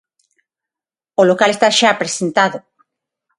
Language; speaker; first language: Galician; non-native, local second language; Spanish